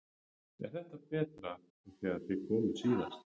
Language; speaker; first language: Icelandic; native; Icelandic